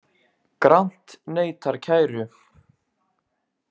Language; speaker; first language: Icelandic; native; Icelandic